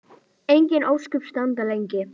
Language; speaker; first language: Icelandic; native; Icelandic